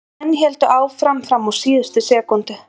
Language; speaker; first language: Icelandic; native; Icelandic